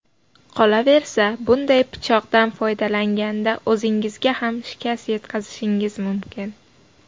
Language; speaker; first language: Uzbek; native; Uzbek